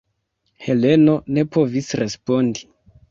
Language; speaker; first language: Esperanto; non-native, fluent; Kinyarwanda